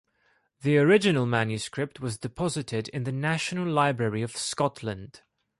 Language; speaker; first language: English; non-native, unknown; Greek